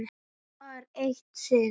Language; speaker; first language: Icelandic; native; Icelandic